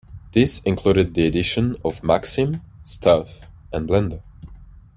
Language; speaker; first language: English; non-native, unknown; French